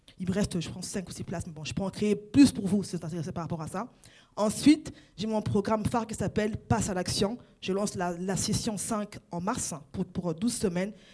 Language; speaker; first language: French; non-native, local second language; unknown